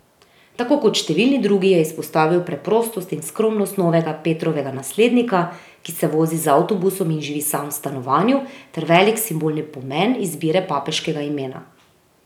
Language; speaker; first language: Slovenian; native; Slovenian